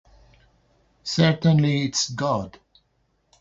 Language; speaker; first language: English; non-native, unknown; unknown